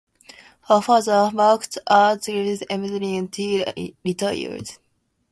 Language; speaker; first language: English; non-native, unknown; Japanese